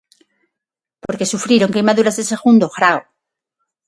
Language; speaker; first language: Galician; non-native, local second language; Spanish